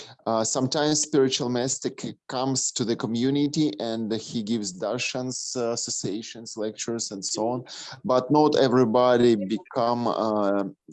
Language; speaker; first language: English; non-native, learner; Russian